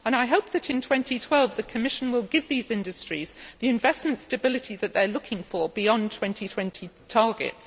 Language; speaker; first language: English; native; English